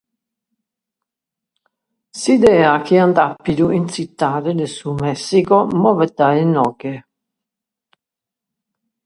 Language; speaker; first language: Sardinian; native; Sardinian